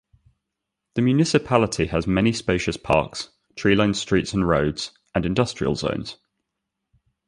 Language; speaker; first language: English; native; English